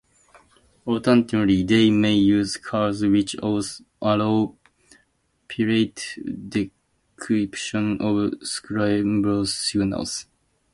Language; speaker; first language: English; native; English